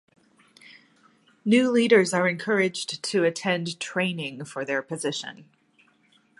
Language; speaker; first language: English; native; English